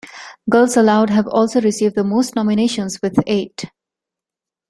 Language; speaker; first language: English; non-native, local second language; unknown